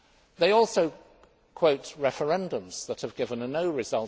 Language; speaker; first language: English; native; English